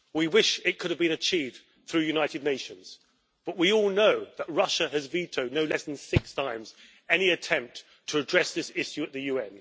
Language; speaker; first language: English; native; English